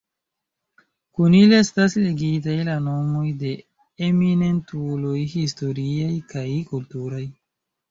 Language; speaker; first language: Esperanto; non-native, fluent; Chinese